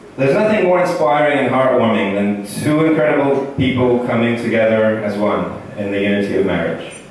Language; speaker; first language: English; non-native, fluent; Russian